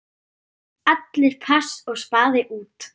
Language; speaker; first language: Icelandic; non-native, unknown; German